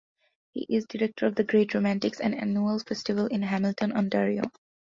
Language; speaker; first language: English; non-native, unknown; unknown